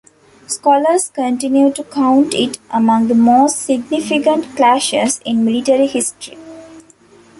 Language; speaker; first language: English; non-native, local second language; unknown